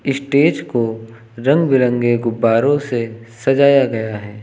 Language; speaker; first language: Hindi; native; Hindi